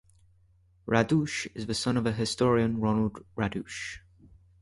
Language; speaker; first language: English; native; English